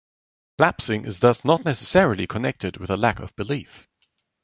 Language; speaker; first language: English; non-native, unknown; German